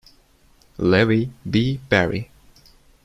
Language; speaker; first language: English; non-native, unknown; Turkish